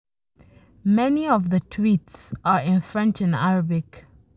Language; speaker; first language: English; non-native, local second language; Hausa